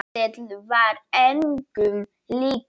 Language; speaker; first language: Icelandic; non-native, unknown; Polish